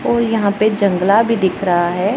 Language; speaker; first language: Hindi; non-native, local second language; Punjabi